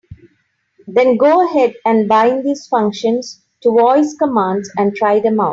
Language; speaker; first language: English; non-native, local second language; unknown